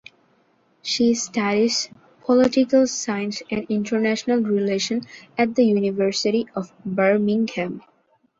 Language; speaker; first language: English; non-native, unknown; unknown